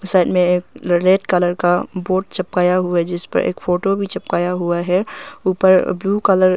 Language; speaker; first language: Hindi; early bilingual, other home language; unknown